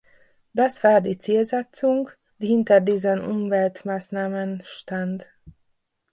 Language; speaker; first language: German; non-native, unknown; Hungarian